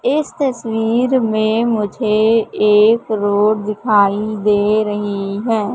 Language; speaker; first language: Hindi; native; Hindi